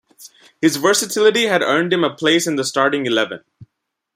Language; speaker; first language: English; non-native, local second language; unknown